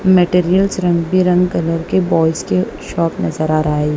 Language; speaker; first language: Hindi; non-native, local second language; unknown